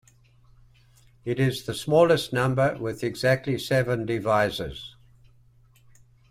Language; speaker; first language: English; native; English